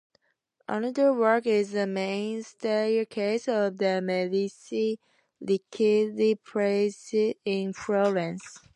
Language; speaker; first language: English; native; English